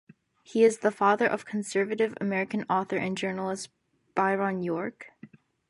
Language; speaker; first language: English; native; English